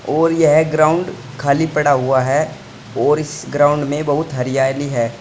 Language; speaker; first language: Hindi; native; Hindi